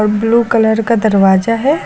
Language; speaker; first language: Hindi; native; Hindi